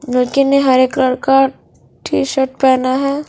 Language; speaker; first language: Hindi; non-native, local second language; Punjabi